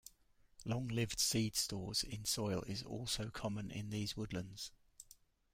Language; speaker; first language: English; native; English